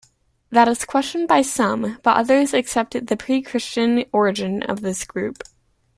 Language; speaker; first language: English; native; English